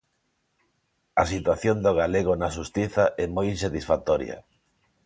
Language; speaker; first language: Galician; non-native, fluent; Spanish